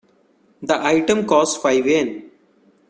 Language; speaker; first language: English; non-native, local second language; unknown